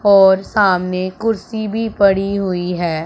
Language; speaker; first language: Hindi; non-native, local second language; Punjabi